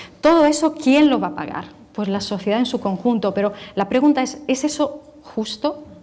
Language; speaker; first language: Spanish; non-native, related language; Italian